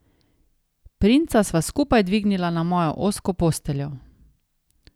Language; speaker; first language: Slovenian; native; Slovenian